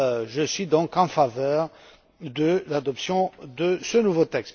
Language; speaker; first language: French; non-native, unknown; Romanian